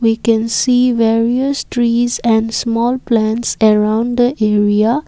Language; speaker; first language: English; non-native, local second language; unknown